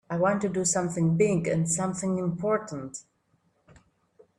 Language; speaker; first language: English; native; English